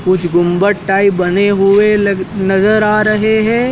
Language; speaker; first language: Hindi; native; Hindi